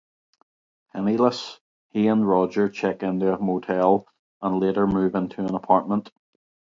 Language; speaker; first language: English; native; English